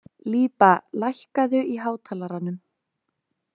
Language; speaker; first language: Icelandic; native; Icelandic